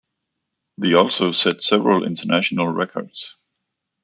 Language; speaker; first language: English; non-native, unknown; Danish